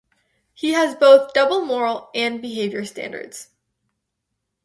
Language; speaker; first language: English; native; English